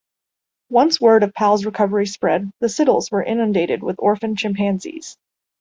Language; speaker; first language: English; native; English